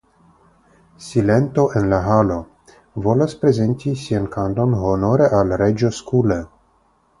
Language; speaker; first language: Esperanto; non-native, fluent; Russian